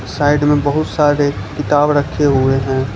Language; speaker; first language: Hindi; non-native, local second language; Gujarati